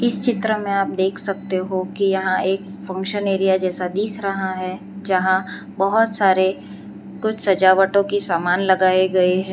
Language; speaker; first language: Hindi; non-native, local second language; Gujarati